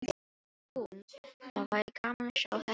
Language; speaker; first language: Icelandic; non-native, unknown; Filipino